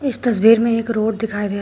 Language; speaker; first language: Hindi; native; Hindi